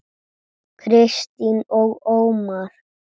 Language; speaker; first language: Icelandic; native; Icelandic